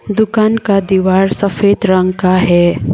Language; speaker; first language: Hindi; non-native, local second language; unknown